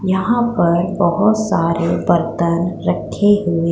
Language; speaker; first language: Hindi; non-native, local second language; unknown